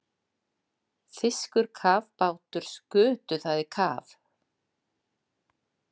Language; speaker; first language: Icelandic; non-native, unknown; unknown